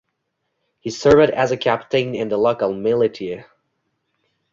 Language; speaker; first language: English; non-native, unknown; Uzbek